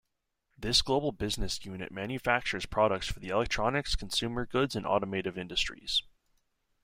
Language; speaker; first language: English; native; English